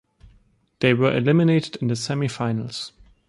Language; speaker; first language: English; non-native, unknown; German